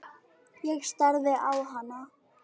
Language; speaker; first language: Icelandic; native; Icelandic